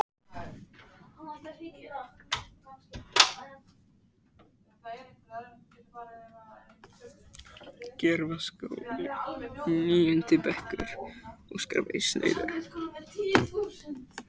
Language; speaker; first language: Icelandic; native; Icelandic